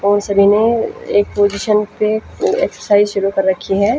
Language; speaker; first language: Hindi; native; Hindi